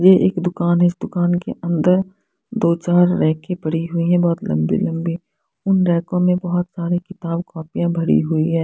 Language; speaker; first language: Hindi; non-native, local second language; Punjabi